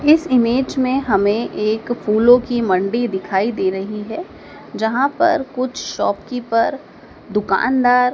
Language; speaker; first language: Hindi; native; Hindi